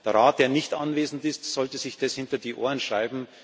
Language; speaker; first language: German; native; German